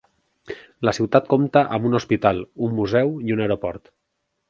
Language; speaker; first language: Catalan; native; Catalan